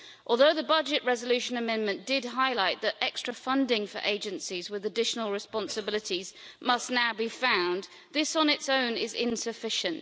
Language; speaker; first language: English; native; English